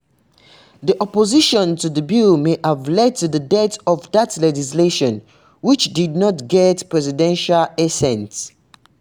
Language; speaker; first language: English; non-native, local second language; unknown